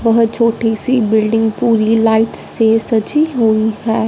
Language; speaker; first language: Hindi; non-native, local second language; Punjabi